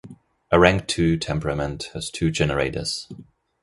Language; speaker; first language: English; non-native, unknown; German